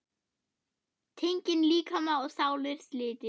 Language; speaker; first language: Icelandic; non-native, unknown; German